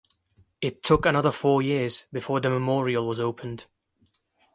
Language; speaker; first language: English; non-native, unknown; Kurdish